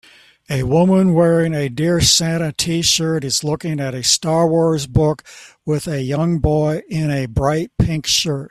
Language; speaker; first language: English; native; English